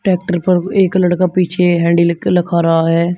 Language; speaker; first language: Hindi; native; Hindi